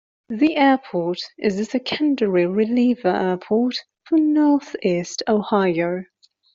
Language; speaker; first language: English; non-native, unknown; Persian